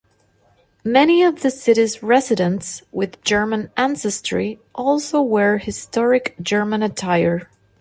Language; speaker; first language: English; non-native, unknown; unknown